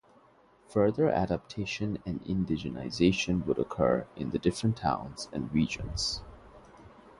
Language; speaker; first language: English; non-native, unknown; Bangla